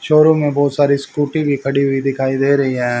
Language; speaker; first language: Hindi; native; Hindi